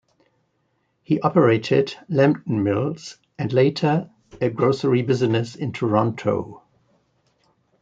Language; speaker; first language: English; native; English